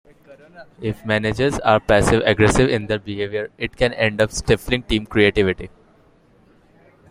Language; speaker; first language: English; non-native, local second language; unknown